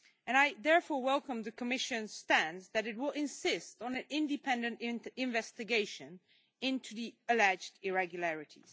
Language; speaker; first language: English; non-native, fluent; Dutch